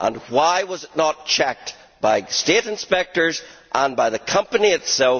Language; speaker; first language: English; native; English